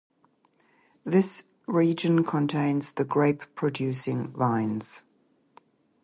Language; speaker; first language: English; native; English